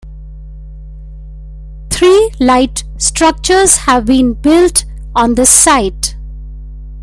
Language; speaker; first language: English; non-native, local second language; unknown